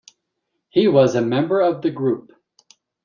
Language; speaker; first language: English; native; English